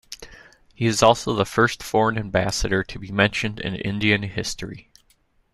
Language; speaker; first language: English; native; English